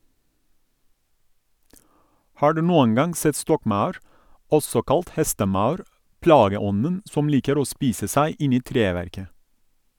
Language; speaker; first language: Norwegian; non-native, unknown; Turkish